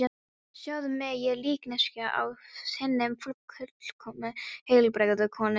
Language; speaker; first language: Icelandic; non-native, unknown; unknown